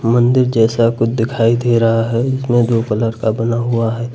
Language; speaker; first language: Hindi; native; Hindi